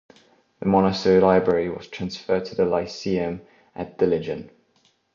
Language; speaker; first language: English; non-native, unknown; Estonian